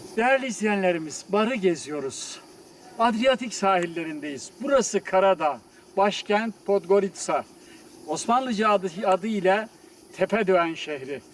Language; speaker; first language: Turkish; native; Turkish